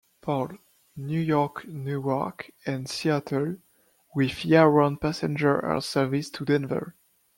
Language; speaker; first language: English; non-native, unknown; French